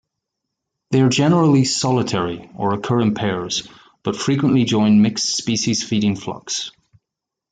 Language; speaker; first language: English; native; English